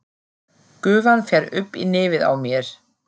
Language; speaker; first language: Icelandic; non-native, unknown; German